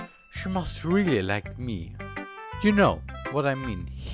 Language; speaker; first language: English; non-native, fluent; German